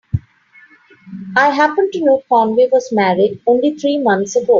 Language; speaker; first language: English; non-native, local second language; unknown